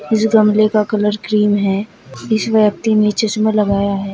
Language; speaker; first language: Hindi; native; Hindi